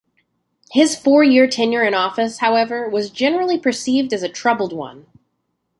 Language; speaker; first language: English; native; English